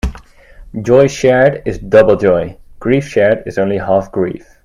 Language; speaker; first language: English; non-native, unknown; Dutch